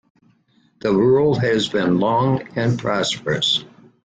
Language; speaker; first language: English; native; English